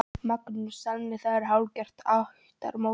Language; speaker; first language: Icelandic; non-native, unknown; Polish